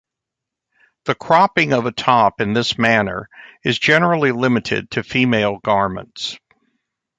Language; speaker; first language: English; native; English